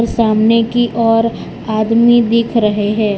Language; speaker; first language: Hindi; non-native, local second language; Gujarati